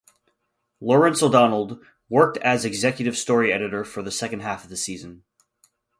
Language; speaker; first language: English; native; English